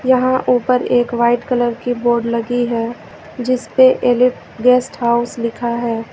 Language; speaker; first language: Hindi; native; Hindi